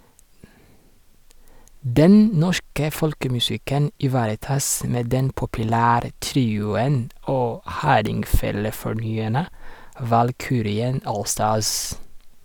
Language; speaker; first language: Norwegian; non-native, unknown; Rundi